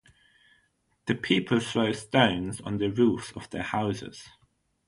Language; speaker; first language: English; non-native, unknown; German